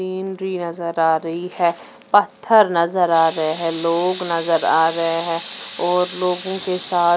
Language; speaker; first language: Hindi; non-native, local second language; Punjabi